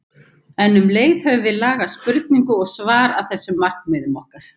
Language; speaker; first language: Icelandic; native; Icelandic